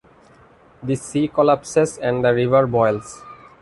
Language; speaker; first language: English; non-native, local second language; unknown